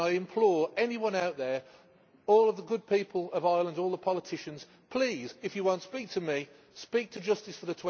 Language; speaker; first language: English; native; English